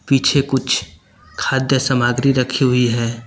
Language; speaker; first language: Hindi; native; Hindi